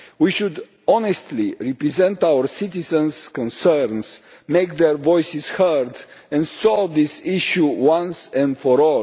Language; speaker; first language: English; non-native, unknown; Romanian